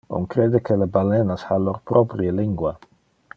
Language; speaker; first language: Interlingua; non-native, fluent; Dutch